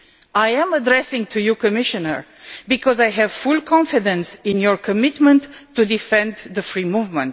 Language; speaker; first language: English; non-native, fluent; Romanian